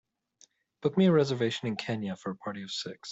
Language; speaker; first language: English; native; English